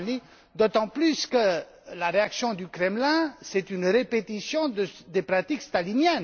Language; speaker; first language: French; non-native, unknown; Romanian